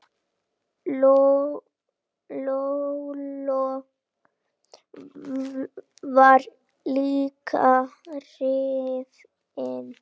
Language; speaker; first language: Icelandic; native; Icelandic